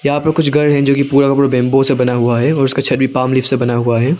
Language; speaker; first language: Hindi; non-native, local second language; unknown